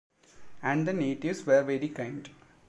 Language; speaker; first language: English; non-native, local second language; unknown